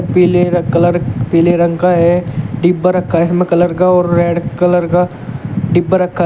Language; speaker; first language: Hindi; native; Hindi